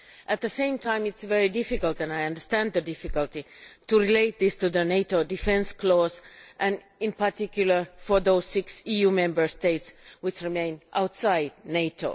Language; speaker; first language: English; non-native, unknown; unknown